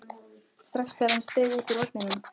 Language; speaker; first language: Icelandic; native; Icelandic